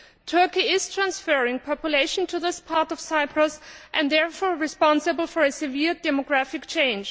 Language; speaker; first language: English; non-native, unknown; Greek